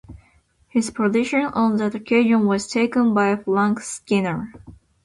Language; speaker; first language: English; non-native, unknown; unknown